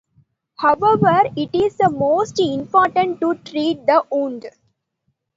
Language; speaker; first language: English; non-native, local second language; Tamil